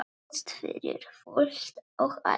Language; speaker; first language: Icelandic; non-native, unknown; Polish